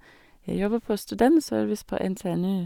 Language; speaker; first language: Norwegian; non-native, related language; Danish